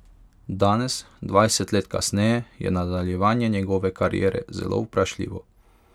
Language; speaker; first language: Slovenian; non-native, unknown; Hungarian